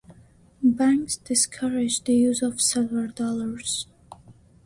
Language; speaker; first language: English; non-native, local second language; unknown